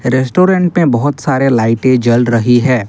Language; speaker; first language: Hindi; non-native, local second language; Assamese